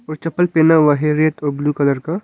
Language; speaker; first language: Hindi; non-native, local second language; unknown